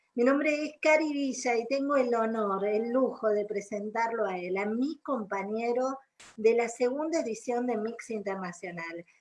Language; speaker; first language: Spanish; native; Spanish